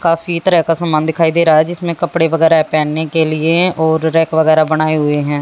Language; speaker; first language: Hindi; native; Hindi